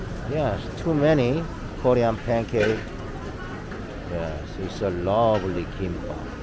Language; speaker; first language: English; non-native, learner; Korean